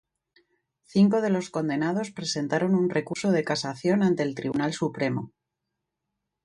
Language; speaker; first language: Spanish; native; Spanish